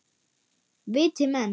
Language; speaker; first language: Icelandic; non-native, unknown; German